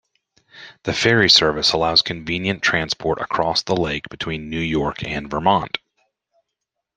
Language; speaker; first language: English; native; English